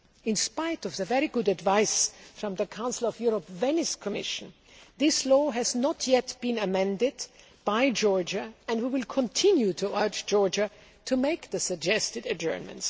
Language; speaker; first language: English; non-native, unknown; German